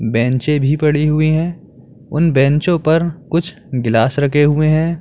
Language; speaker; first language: Hindi; native; Hindi